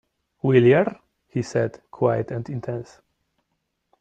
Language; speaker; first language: English; non-native, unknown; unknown